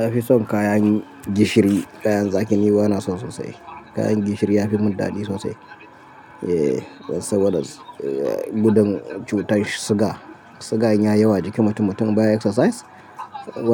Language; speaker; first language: Hausa; native; Hausa